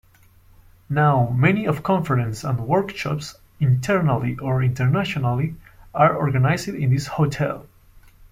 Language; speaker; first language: English; non-native, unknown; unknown